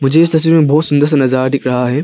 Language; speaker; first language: Hindi; non-native, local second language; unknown